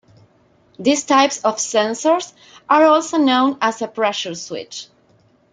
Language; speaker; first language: English; non-native, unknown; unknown